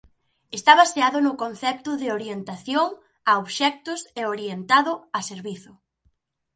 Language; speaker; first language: Galician; native; Galician